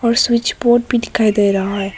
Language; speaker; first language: Hindi; non-native, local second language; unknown